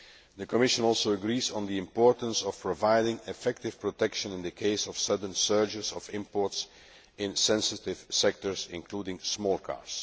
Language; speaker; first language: English; non-native, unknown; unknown